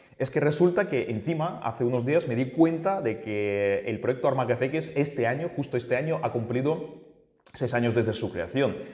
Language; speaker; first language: Spanish; non-native, fluent; Russian